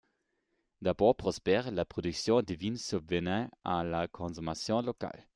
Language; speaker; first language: French; non-native, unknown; German